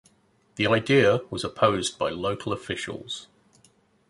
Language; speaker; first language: English; native; English